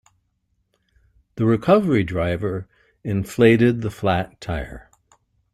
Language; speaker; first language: English; native; English